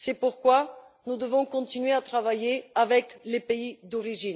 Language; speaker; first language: French; non-native, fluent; Bulgarian